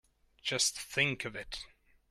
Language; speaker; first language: English; non-native, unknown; Hungarian